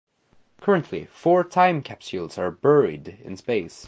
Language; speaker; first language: English; native; English